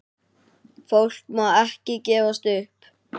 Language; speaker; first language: Icelandic; native; Icelandic